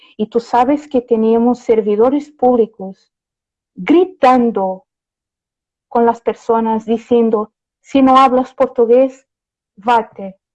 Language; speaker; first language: Spanish; non-native, related language; Portuguese